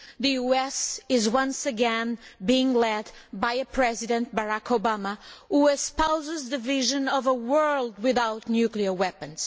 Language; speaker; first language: English; non-native, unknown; Portuguese